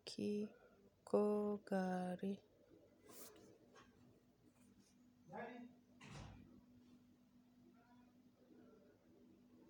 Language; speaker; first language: Hausa; native; Hausa